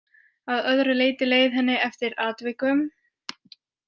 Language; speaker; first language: Icelandic; non-native, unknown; French